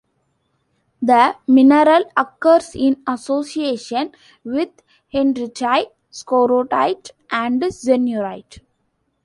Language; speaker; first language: English; non-native, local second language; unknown